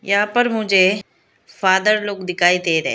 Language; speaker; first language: Hindi; non-native, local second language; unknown